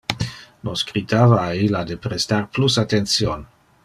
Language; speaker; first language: Interlingua; non-native, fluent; Dutch